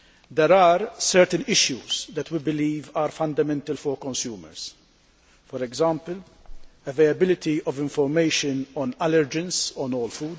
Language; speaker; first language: English; non-native, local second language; Maltese